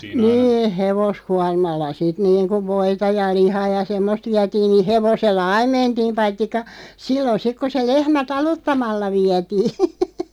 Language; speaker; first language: Finnish; native; Finnish